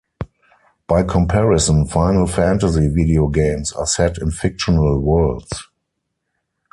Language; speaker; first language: English; non-native, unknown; German